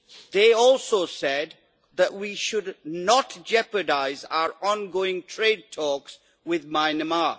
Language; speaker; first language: English; native; English